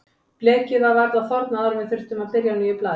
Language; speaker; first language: Icelandic; native; Icelandic